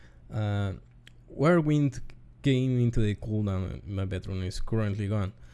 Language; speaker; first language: English; non-native, learner; Spanish